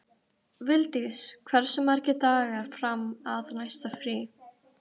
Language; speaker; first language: Icelandic; native; Icelandic